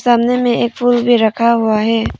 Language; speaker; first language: Hindi; non-native, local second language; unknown